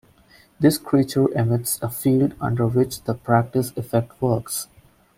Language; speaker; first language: English; non-native, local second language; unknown